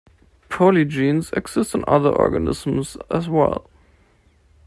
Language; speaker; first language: English; non-native, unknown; German